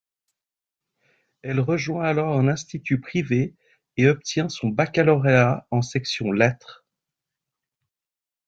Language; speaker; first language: French; native; French